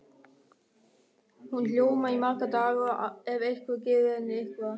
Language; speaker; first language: Icelandic; non-native, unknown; German